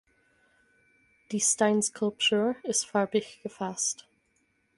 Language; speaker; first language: German; non-native, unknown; English